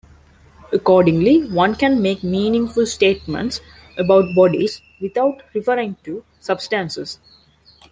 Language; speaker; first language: English; non-native, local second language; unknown